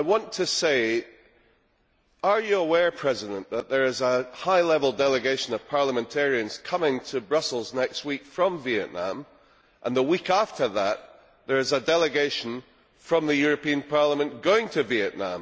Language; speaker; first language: English; native; English